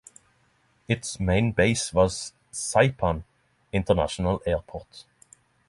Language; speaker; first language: English; non-native, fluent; Norwegian